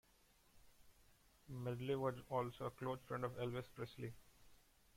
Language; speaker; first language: English; non-native, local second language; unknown